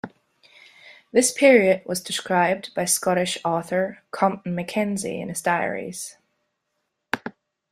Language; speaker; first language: English; non-native, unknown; German